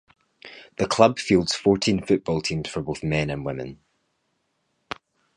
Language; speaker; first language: English; native; English